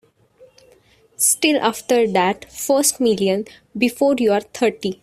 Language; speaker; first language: English; non-native, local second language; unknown